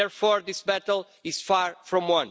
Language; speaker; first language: English; non-native, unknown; Portuguese